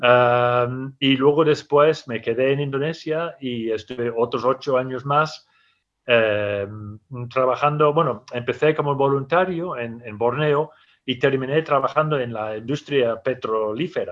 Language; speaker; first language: Spanish; non-native, fluent; English